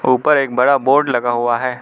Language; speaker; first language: Hindi; non-native, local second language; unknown